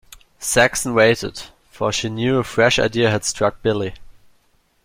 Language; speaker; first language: English; non-native, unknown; German